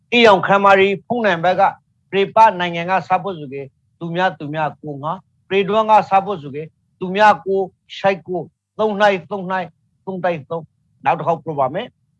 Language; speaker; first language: Burmese; native; Burmese